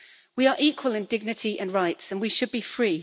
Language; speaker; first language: English; native; English